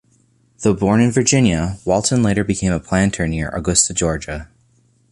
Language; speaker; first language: English; native; English